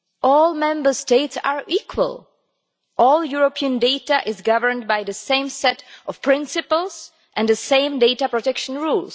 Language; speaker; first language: English; non-native, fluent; Czech